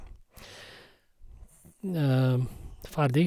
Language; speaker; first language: Norwegian; non-native, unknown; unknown